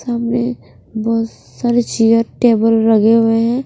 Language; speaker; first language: Hindi; non-native, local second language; Punjabi